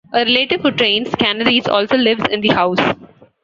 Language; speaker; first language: English; non-native, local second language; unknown